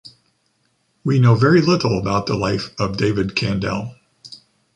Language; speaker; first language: English; native; English